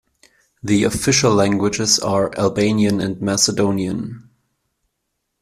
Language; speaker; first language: English; non-native, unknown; German